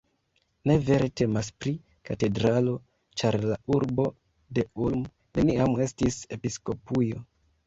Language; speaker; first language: Esperanto; non-native, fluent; Kinyarwanda